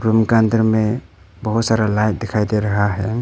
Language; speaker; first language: Hindi; non-native, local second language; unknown